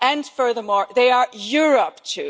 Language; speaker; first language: English; non-native, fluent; German